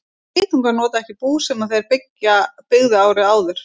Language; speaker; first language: Icelandic; native; Icelandic